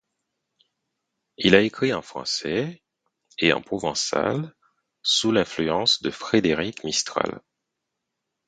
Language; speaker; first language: French; non-native, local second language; Haitian Creole